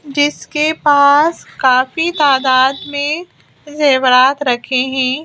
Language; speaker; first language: Hindi; native; Hindi